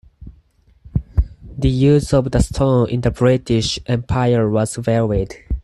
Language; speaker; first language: English; non-native, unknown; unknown